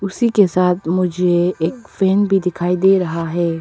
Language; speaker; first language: Hindi; non-native, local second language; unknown